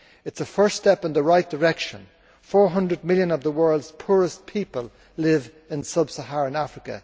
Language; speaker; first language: English; native; English